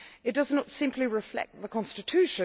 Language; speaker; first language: English; non-native, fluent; Dutch